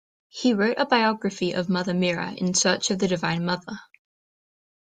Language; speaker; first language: English; native; English